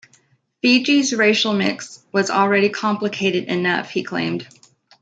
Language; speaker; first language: English; native; English